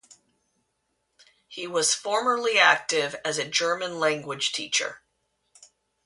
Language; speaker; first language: English; native; English